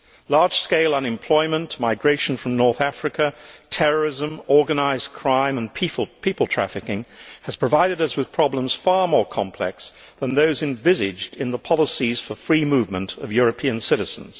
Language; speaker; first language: English; native; English